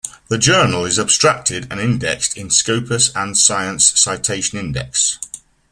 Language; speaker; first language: English; native; English